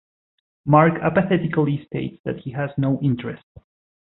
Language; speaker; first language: English; non-native, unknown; Spanish